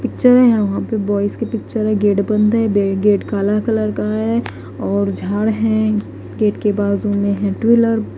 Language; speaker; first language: Hindi; non-native, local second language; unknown